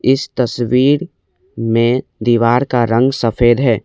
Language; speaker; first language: Hindi; non-native, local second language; Assamese